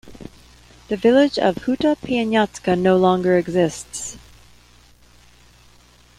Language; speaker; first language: English; native; English